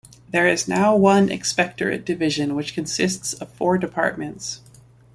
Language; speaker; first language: English; native; English